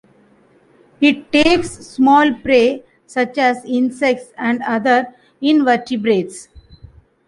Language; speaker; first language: English; non-native, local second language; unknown